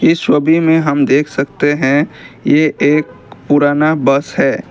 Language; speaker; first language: Hindi; non-native, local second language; Assamese